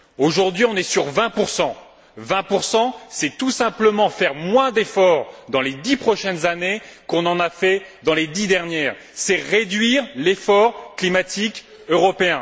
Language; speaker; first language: French; native; French